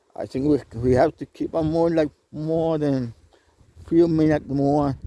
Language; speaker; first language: English; non-native, fluent; Spanish